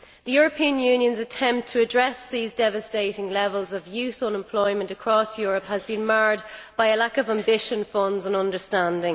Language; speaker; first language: English; native; English